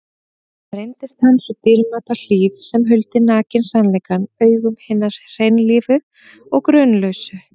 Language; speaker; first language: Icelandic; native; Icelandic